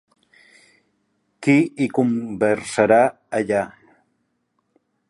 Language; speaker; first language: Catalan; native; Catalan